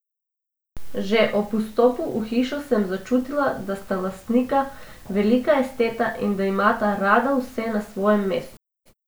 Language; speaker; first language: Slovenian; non-native, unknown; Macedonian